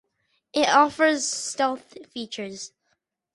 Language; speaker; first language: English; native; English